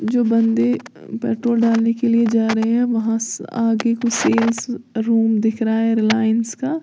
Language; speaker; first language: Hindi; native; Hindi